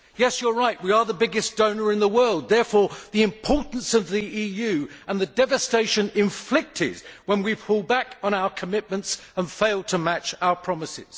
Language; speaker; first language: English; native; English